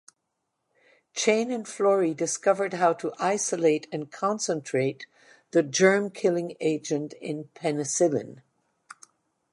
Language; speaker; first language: English; native; English